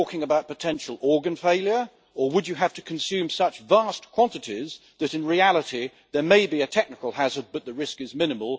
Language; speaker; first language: English; native; English